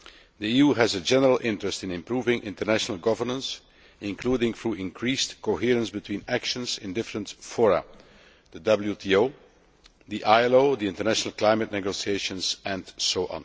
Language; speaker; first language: English; non-native, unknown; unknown